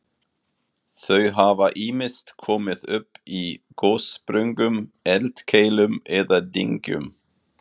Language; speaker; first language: Icelandic; non-native, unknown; German